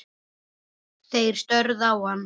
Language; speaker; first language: Icelandic; native; Icelandic